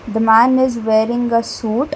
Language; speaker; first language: English; non-native, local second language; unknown